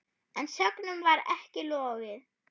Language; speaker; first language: Icelandic; non-native, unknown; German